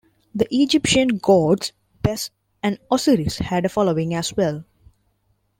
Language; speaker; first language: English; non-native, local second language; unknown